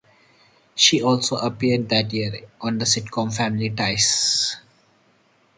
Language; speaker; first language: English; non-native, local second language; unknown